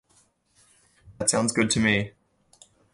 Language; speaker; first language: English; native; English